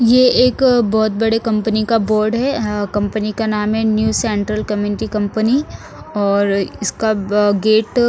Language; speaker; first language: Hindi; non-native, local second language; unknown